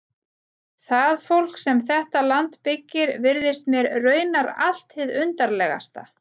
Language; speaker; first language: Icelandic; native; Icelandic